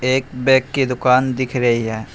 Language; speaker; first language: Hindi; native; Hindi